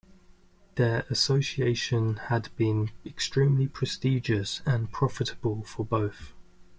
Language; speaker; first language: English; native; English